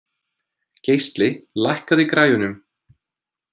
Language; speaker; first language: Icelandic; non-native, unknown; English